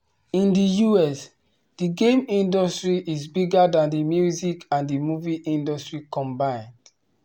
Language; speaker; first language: English; non-native, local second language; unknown